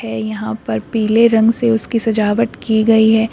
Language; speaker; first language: Hindi; native; Hindi